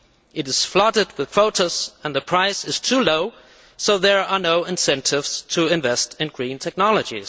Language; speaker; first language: English; non-native, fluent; Danish